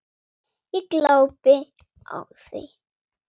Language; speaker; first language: Icelandic; non-native, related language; Swedish